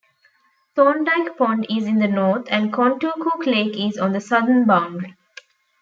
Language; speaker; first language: English; non-native, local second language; Tamil